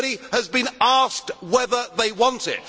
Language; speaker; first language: English; native; English